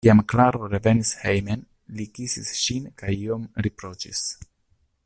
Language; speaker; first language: Esperanto; non-native, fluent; Italian